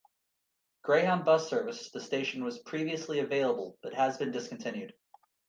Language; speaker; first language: English; native; English